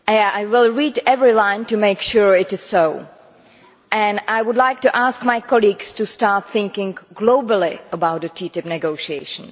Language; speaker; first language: English; non-native, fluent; Czech